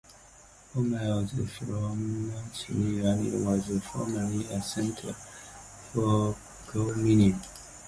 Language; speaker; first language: English; non-native, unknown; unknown